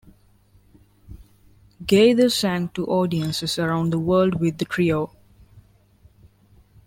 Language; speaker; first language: English; non-native, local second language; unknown